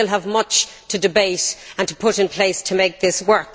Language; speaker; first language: English; native; English